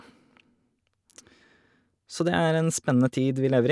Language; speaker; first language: Norwegian; native; Norwegian